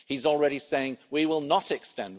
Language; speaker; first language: English; native; English